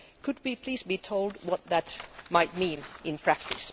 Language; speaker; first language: English; non-native, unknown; Finnish